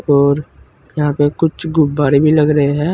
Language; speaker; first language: Hindi; native; Hindi